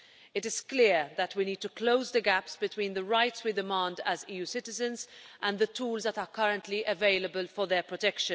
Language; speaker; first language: English; non-native, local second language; Maltese